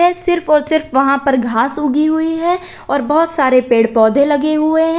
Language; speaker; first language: Hindi; native; Hindi